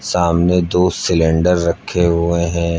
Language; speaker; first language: Hindi; native; Hindi